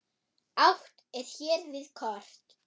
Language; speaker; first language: Icelandic; non-native, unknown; German